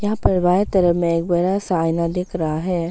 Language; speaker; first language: Hindi; early bilingual, other home language; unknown